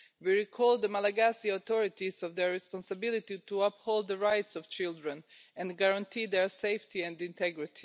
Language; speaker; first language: English; non-native, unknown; Croatian